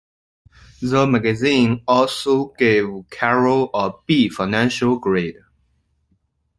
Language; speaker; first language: English; non-native, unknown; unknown